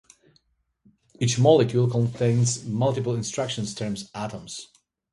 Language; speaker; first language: English; native; English